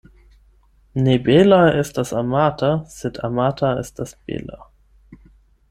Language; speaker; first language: Esperanto; non-native, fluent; German